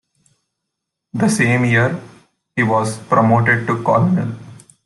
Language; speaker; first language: English; non-native, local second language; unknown